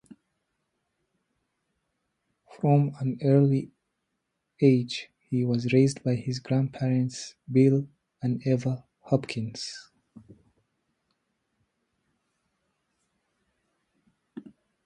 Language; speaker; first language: English; non-native, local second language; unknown